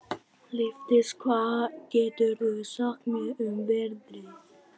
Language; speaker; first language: Icelandic; non-native, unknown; Vietnamese